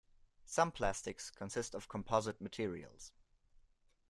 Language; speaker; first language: English; non-native, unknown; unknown